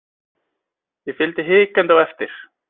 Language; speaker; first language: Icelandic; native; Icelandic